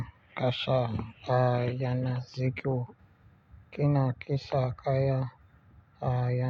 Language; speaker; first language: Hausa; non-native, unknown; Yoruba